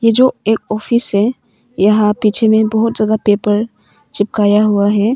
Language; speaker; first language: Hindi; early bilingual, other home language; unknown